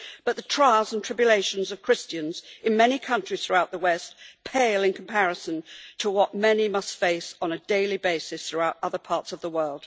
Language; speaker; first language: English; native; English